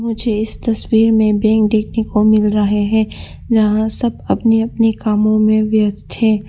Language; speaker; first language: Hindi; non-native, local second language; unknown